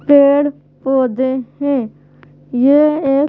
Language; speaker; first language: Hindi; native; Hindi